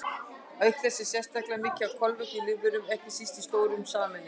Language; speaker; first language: Icelandic; native; Icelandic